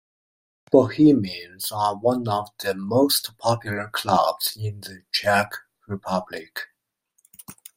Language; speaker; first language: English; non-native, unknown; Chinese